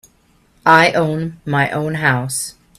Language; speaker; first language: English; native; English